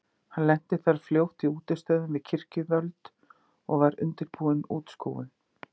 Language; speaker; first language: Icelandic; native; Icelandic